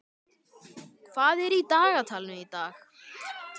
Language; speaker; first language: Icelandic; native; Icelandic